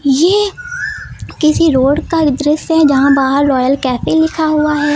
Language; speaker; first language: Hindi; native; Hindi